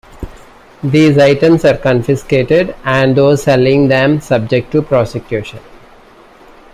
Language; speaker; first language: English; non-native, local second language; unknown